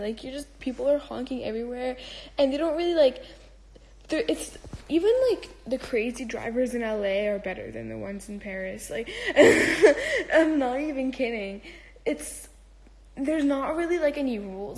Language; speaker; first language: English; early bilingual, other home language; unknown